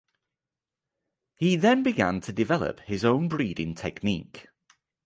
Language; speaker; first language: English; native; English